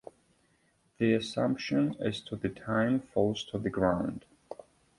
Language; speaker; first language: English; non-native, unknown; Georgian